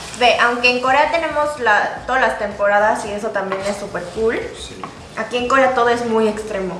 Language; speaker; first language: Spanish; early bilingual, other home language; Korean